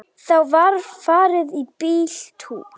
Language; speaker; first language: Icelandic; native; Icelandic